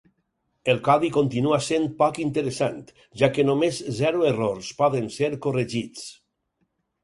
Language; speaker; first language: Catalan; native; Catalan